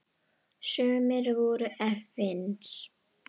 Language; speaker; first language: Icelandic; non-native, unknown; Indonesian